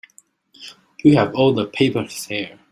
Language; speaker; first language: English; non-native, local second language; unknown